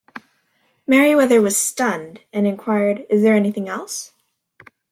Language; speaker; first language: English; native; English